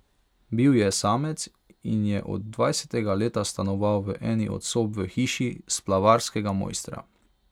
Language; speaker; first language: Slovenian; non-native, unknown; Hungarian